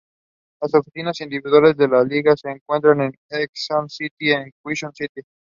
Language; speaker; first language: English; non-native, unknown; Spanish